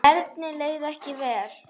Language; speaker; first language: Icelandic; native; Icelandic